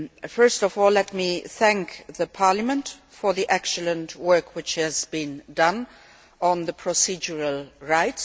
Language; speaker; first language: English; non-native, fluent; Luxembourgish